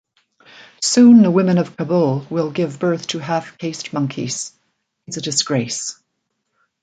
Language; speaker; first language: English; native; English